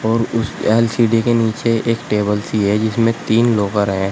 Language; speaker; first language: Hindi; native; Hindi